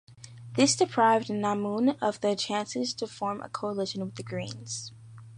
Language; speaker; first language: English; native; English